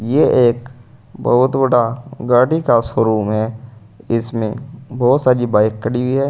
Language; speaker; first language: Hindi; native; Hindi